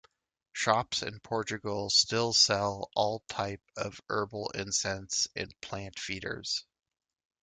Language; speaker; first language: English; native; English